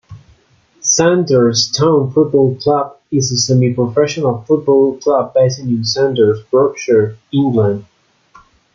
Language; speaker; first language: English; non-native, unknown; Spanish